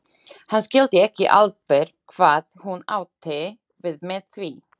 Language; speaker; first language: Icelandic; non-native, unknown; Slovak